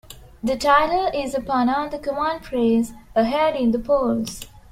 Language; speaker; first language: English; non-native, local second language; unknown